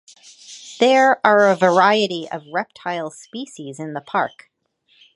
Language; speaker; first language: English; native; English